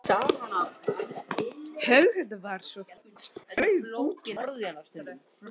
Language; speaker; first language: Icelandic; non-native, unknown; Russian